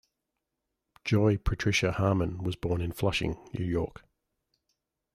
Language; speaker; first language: English; native; English